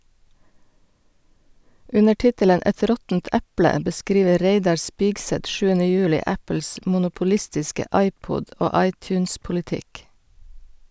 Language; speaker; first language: Norwegian; native; Norwegian